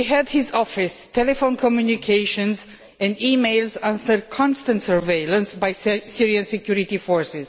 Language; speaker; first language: English; non-native, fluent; Romanian